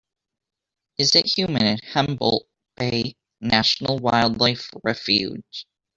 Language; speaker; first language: English; native; English